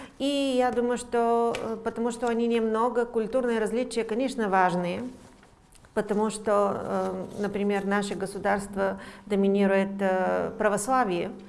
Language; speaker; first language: Russian; non-native, fluent; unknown